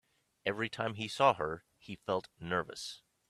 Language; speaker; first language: English; native; English